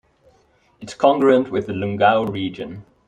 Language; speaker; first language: English; non-native, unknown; Dutch